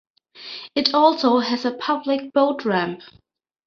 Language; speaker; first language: English; non-native, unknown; German